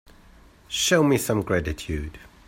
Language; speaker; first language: English; native; English